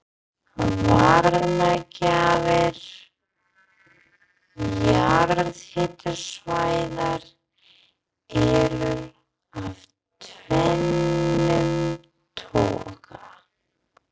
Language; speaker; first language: Icelandic; non-native, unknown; English